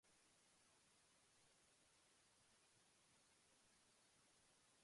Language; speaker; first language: English; non-native, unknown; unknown